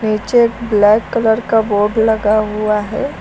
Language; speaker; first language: Hindi; native; Hindi